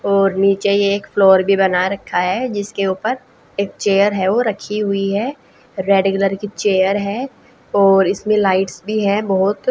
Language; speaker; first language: Hindi; native; Hindi